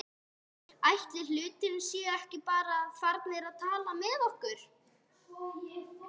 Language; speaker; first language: Icelandic; non-native, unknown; English